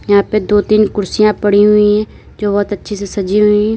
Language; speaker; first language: Hindi; native; Hindi